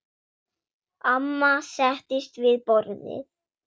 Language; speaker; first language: Icelandic; non-native, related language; Swedish